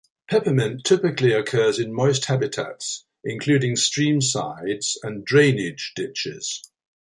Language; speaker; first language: English; native; English